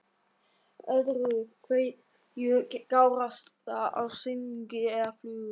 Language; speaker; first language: Icelandic; non-native, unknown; German